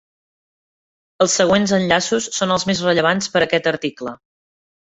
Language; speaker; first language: Catalan; native; Catalan